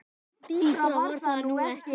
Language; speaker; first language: Icelandic; native; Icelandic